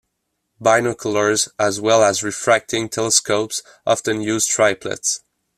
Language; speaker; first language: English; non-native, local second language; French